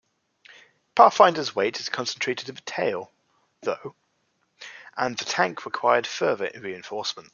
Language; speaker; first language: English; native; English